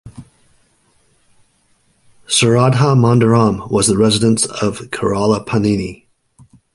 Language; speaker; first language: English; native; English